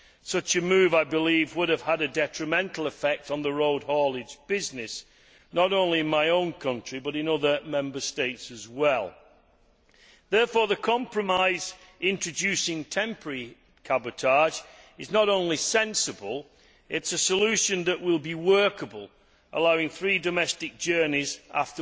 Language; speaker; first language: English; native; English